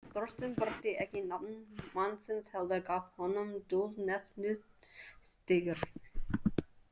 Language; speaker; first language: Icelandic; non-native, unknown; English